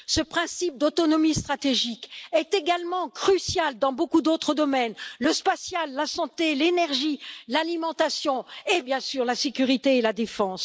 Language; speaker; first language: French; native; French